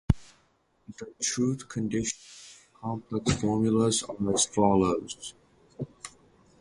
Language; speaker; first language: English; native; English